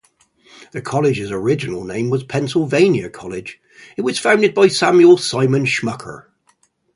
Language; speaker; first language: English; native; English